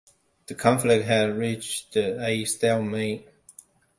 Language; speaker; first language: English; non-native, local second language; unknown